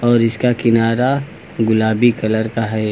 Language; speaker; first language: Hindi; native; Hindi